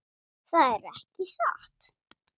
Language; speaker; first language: Icelandic; non-native, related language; Swedish